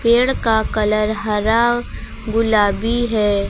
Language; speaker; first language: Hindi; native; Hindi